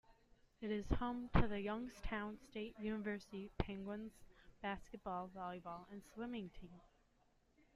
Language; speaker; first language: English; native; English